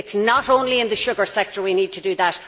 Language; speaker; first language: English; native; English